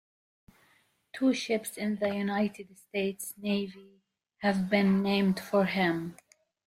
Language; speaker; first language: English; native; English